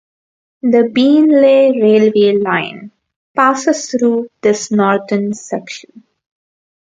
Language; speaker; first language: English; non-native, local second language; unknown